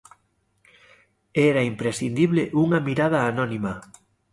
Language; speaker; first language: Galician; native; Galician